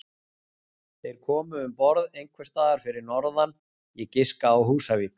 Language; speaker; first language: Icelandic; native; Icelandic